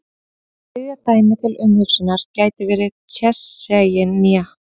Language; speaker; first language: Icelandic; native; Icelandic